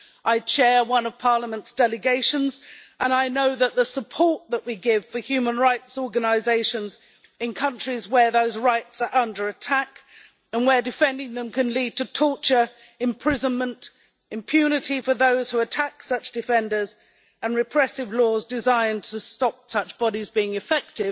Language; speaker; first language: English; native; English